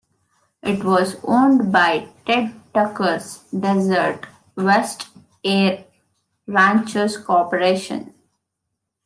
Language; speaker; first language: English; non-native, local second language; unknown